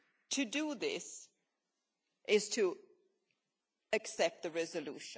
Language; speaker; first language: English; non-native, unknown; Swedish